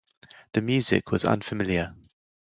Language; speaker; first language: English; native; English